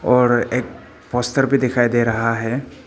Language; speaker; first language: Hindi; non-native, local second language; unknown